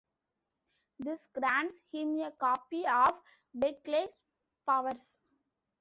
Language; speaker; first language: English; non-native, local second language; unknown